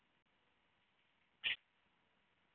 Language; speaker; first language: Icelandic; native; Icelandic